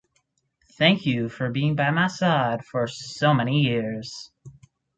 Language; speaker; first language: English; native; English